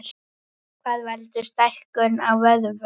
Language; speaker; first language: Icelandic; native; Icelandic